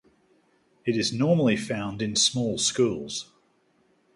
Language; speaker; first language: English; native; English